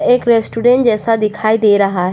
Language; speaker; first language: Hindi; non-native, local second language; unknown